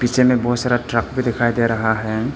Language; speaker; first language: Hindi; early bilingual, other home language; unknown